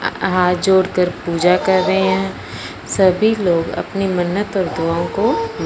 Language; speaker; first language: Hindi; non-native, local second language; Punjabi